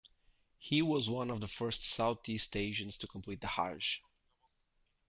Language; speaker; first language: English; native; English